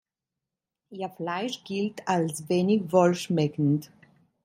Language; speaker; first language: German; non-native, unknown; Italian